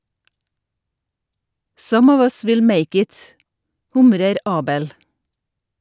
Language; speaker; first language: Norwegian; native; Norwegian